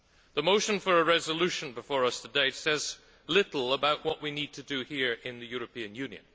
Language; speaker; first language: English; native; English